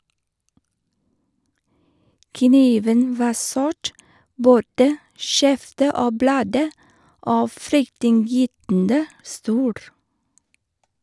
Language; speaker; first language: Norwegian; non-native, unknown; Vietnamese